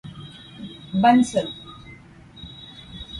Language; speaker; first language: English; non-native, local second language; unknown